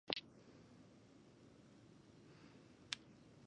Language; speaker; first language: English; non-native, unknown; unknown